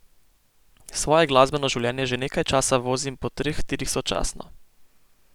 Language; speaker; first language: Slovenian; native; Slovenian